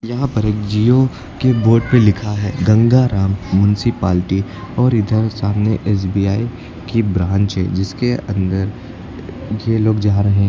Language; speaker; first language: Hindi; native; Hindi